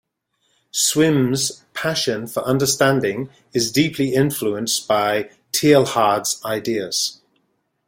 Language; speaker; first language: English; native; English